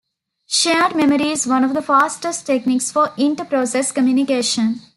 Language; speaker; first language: English; non-native, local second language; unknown